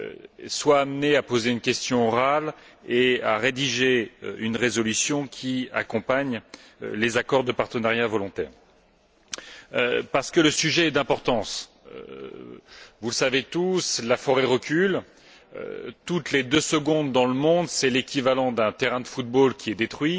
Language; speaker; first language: French; native; French